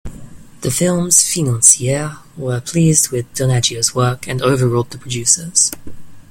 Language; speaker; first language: English; native; English